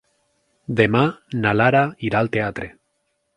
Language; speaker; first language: Catalan; native; Catalan